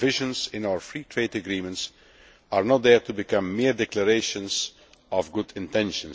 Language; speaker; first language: English; non-native, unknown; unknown